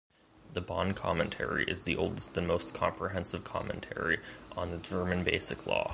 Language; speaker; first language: English; native; English